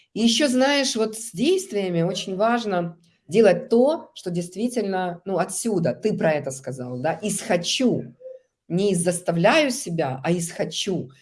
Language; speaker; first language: Russian; native; Russian